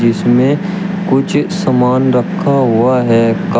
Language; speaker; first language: Hindi; native; Hindi